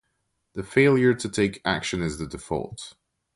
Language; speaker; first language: English; non-native, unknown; French